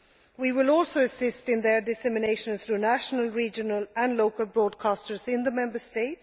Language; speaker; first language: English; non-native, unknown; Swedish